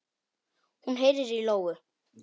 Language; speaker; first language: Icelandic; non-native, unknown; Polish